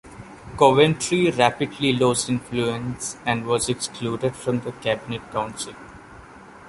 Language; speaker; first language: English; non-native, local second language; Malayalam